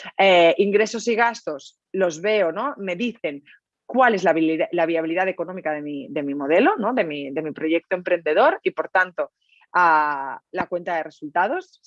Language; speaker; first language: Spanish; native; Spanish